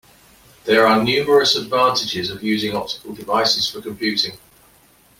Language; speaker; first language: English; native; English